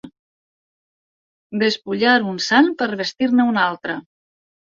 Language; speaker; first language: Catalan; non-native, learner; Spanish